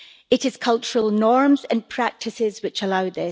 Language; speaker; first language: English; native; English